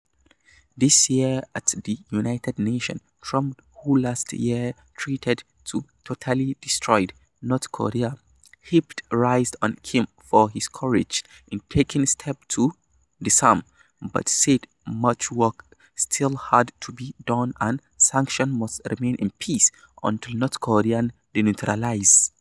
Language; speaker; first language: English; non-native, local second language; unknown